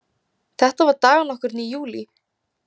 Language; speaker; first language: Icelandic; native; Icelandic